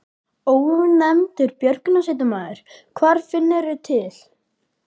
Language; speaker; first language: Icelandic; native; Icelandic